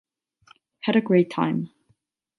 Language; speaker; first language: English; non-native, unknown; Catalan